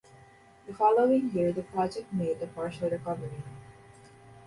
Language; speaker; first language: English; non-native, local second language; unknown